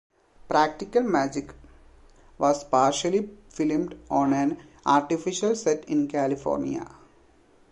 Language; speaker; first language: English; non-native, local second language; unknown